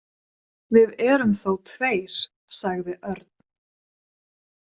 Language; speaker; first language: Icelandic; non-native, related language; Swedish